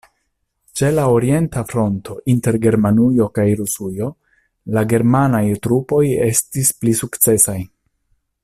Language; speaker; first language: Esperanto; non-native, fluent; Italian